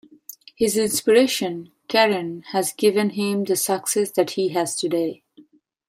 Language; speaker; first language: English; non-native, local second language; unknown